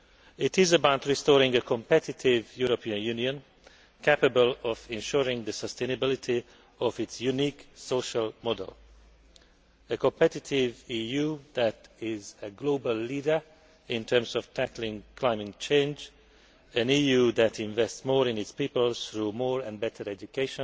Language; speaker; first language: English; non-native, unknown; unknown